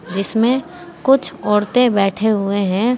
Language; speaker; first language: Hindi; native; Hindi